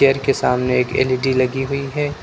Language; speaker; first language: Hindi; native; Hindi